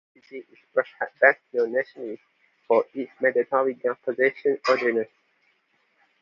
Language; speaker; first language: English; non-native, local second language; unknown